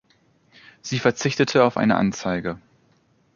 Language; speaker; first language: German; native; German